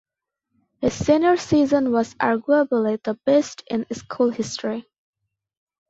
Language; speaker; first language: English; non-native, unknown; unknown